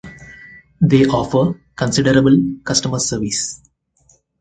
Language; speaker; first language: English; non-native, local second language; Telugu